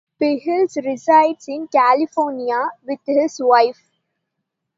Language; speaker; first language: English; non-native, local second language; Tamil